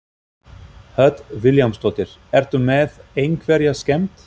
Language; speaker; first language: Icelandic; non-native, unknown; German